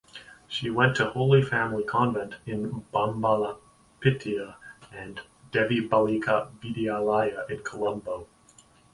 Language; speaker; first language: English; native; English